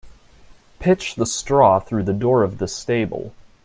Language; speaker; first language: English; native; English